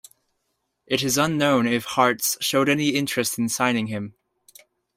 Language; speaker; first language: English; native; English